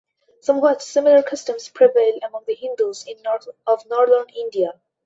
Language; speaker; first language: English; non-native, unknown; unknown